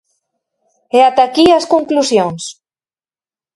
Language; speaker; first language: Galician; native; Galician